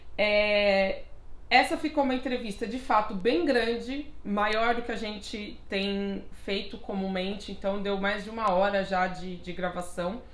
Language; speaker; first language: Portuguese; native; Portuguese